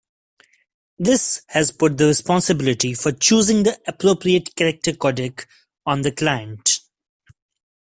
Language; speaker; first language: English; non-native, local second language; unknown